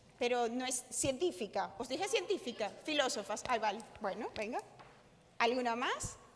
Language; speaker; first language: Spanish; native; Spanish